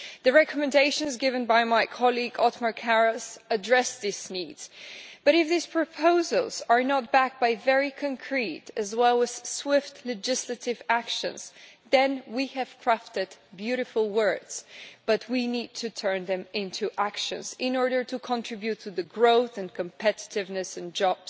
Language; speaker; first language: English; non-native, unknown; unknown